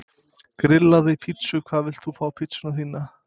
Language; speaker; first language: Icelandic; non-native, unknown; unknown